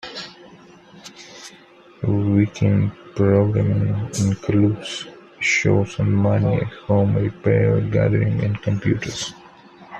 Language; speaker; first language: English; non-native, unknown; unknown